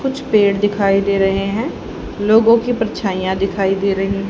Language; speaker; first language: Hindi; native; Hindi